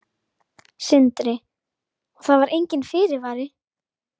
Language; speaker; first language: Icelandic; native; Icelandic